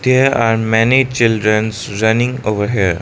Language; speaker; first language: English; non-native, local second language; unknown